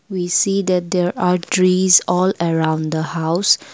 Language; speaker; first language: English; non-native, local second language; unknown